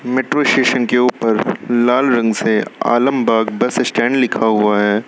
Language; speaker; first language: Hindi; native; Hindi